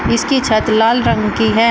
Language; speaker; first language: Hindi; native; Hindi